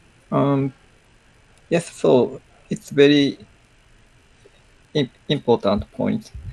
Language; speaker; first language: English; non-native, learner; Japanese